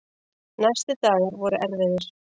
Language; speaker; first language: Icelandic; native; Icelandic